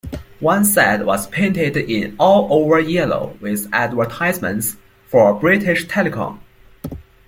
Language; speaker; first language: English; non-native, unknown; Chinese